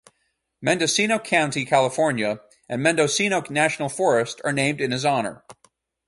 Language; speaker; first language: English; native; English